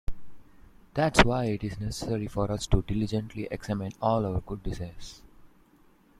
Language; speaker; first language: English; non-native, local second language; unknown